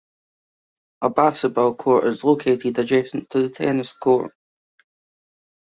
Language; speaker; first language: English; native; English